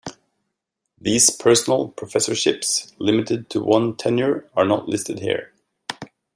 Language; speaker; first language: English; native; English